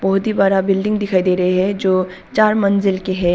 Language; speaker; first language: Hindi; non-native, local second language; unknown